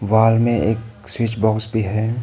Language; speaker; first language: Hindi; non-native, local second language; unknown